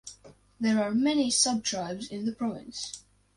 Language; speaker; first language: English; non-native, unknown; Latvian